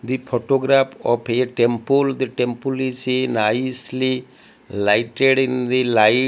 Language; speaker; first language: English; non-native, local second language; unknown